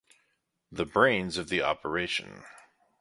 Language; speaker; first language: English; native; English